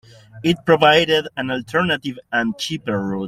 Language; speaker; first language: English; native; English